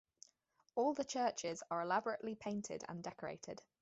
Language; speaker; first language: English; native; English